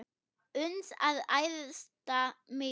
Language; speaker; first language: Icelandic; non-native, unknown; German